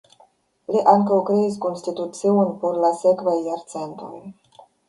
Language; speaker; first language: Esperanto; non-native, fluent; Russian